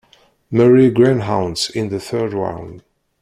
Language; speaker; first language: English; non-native, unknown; Kabyle